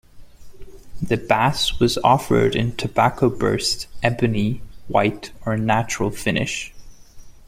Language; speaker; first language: English; non-native, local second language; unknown